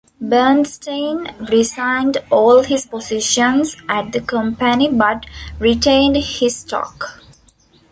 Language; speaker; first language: English; non-native, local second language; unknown